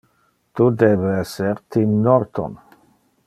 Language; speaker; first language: Interlingua; non-native, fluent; Dutch